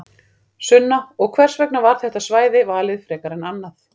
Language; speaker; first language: Icelandic; native; Icelandic